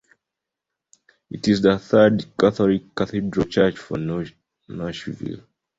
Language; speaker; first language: English; non-native, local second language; Ganda